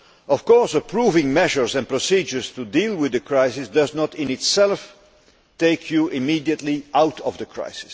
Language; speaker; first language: English; non-native, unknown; Dutch